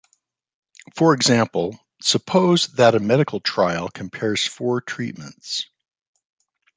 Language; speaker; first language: English; native; English